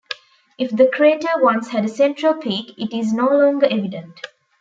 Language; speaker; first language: English; non-native, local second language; Tamil